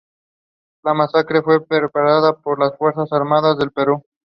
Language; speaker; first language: English; non-native, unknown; Spanish